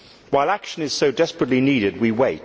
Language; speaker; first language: English; native; English